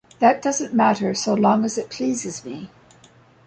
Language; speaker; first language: English; native; English